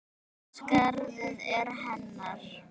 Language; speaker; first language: Icelandic; native; Icelandic